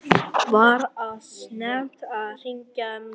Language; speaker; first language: Icelandic; non-native, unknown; Vietnamese